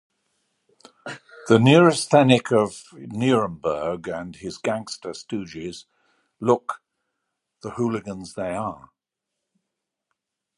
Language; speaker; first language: English; native; English